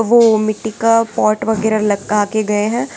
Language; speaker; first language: Hindi; non-native, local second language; Gujarati